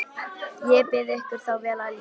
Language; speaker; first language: Icelandic; non-native, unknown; Polish